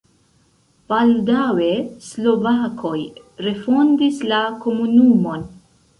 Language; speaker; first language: Esperanto; non-native, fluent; Central Kurdish